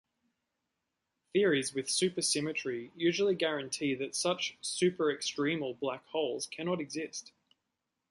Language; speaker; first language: English; native; English